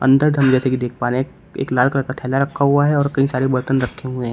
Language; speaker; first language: Hindi; native; Hindi